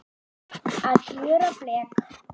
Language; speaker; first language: Icelandic; non-native, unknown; German